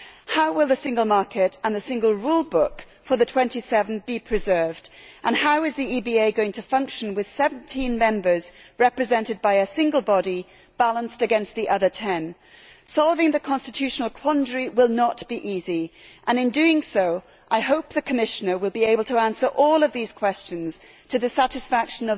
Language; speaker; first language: English; native; English